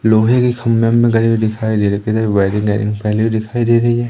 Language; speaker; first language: Hindi; native; Hindi